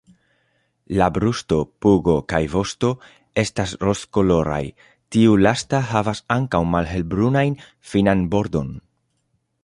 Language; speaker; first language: Esperanto; non-native, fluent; Spanish